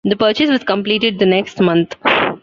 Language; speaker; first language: English; non-native, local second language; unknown